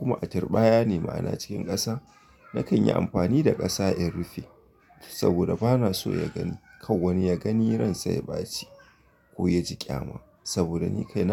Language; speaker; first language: Hausa; native; Hausa